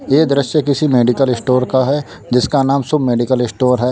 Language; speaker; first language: Hindi; native; Hindi